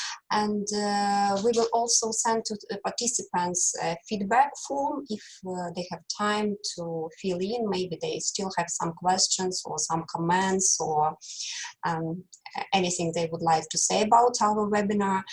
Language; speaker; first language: English; non-native, fluent; Russian